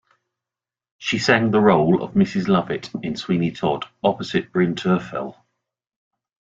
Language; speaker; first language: English; native; English